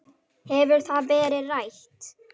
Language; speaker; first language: Icelandic; non-native, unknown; Indonesian